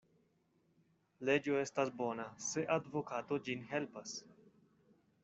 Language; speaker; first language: Esperanto; non-native, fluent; Spanish